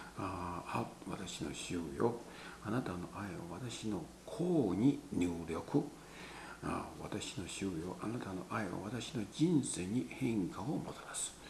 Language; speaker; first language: Japanese; non-native, fluent; Chinese